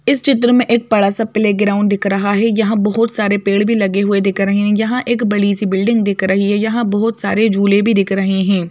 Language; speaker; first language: Hindi; native; Hindi